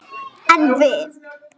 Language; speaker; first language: Icelandic; native; Icelandic